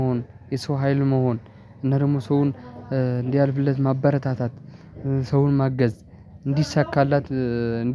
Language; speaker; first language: Amharic; non-native, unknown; Tigrinya